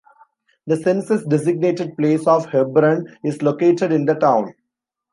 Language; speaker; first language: English; non-native, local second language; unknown